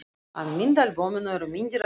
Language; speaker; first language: Icelandic; non-native, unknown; Russian